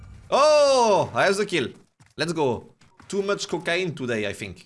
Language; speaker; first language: English; non-native, learner; French